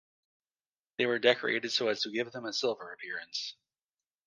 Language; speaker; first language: English; native; English